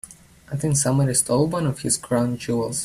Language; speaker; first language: English; native; English